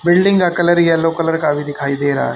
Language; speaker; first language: Hindi; native; Hindi